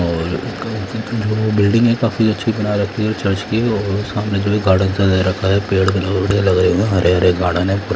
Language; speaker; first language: Hindi; non-native, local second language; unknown